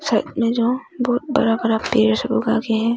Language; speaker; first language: Hindi; non-native, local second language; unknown